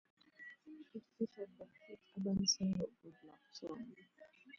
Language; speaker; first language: English; native; English